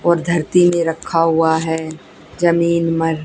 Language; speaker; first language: Hindi; native; Hindi